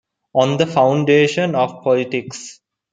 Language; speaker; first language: English; non-native, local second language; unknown